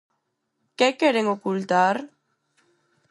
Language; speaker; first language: Galician; non-native, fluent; Spanish